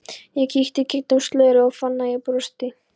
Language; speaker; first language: Icelandic; non-native, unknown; Polish